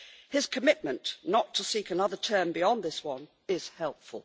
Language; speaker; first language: English; native; English